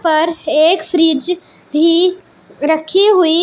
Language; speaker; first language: Hindi; non-native, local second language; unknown